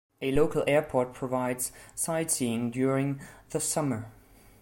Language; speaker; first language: English; non-native, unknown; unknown